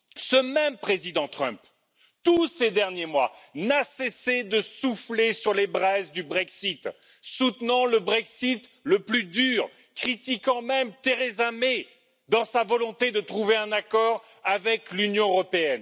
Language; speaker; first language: French; native; French